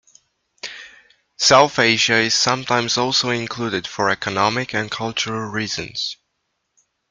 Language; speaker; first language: English; native; English